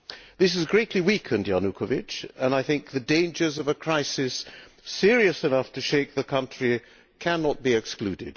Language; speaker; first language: English; non-native, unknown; Hungarian